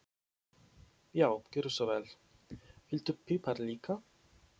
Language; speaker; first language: Icelandic; non-native, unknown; Polish